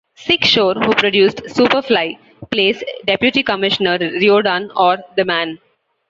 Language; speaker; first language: English; non-native, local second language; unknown